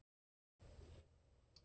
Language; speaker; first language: Icelandic; native; Icelandic